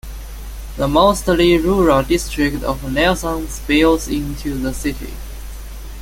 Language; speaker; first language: English; non-native, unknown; Chinese